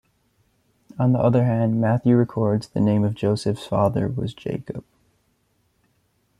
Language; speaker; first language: English; native; English